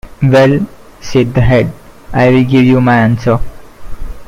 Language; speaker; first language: English; non-native, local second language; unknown